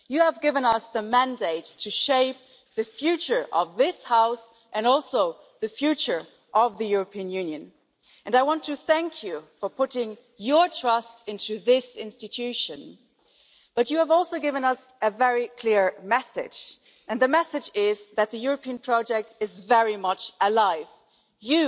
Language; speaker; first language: English; non-native, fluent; German